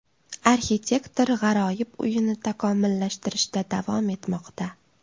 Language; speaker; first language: Uzbek; native; Uzbek